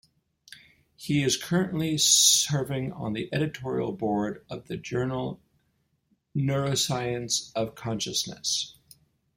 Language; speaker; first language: English; native; English